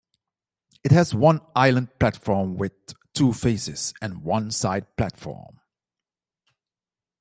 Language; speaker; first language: English; non-native, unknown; Dutch